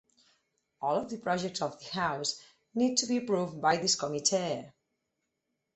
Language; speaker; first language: English; non-native, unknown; Catalan